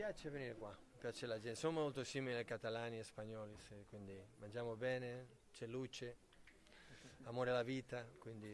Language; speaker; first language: Italian; non-native, fluent; Catalan